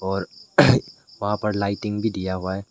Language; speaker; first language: Hindi; non-native, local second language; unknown